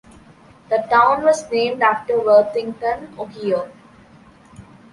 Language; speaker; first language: English; non-native, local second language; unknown